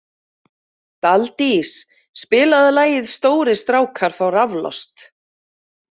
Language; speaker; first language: Icelandic; native; Icelandic